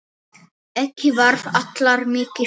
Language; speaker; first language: Icelandic; non-native, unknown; Polish